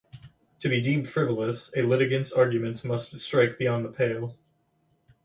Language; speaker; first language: English; native; English